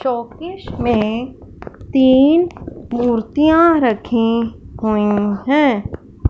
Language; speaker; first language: Hindi; non-native, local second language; Punjabi